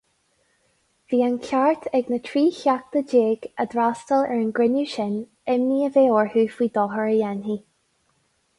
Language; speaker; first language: Irish; non-native, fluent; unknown